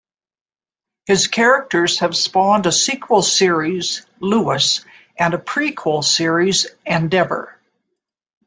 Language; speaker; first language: English; native; English